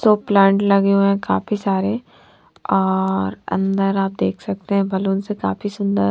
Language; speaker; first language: Hindi; non-native, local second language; Punjabi